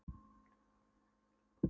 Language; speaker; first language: Icelandic; non-native, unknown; Polish